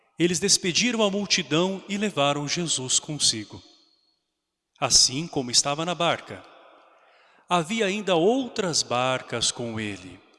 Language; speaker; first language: Portuguese; native; Portuguese